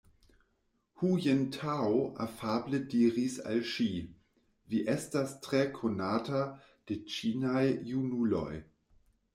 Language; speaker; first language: Esperanto; non-native, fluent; German